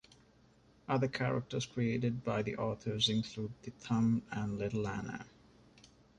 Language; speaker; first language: English; non-native, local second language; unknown